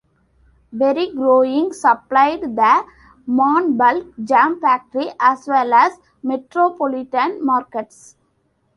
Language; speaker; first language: English; non-native, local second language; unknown